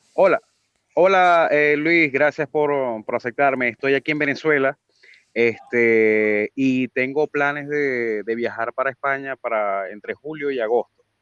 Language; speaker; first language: Spanish; native; Spanish